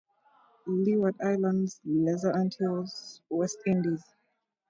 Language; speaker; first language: English; native; English